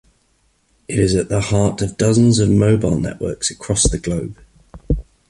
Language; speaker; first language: English; native; English